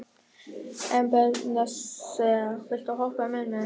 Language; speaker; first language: Icelandic; non-native, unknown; German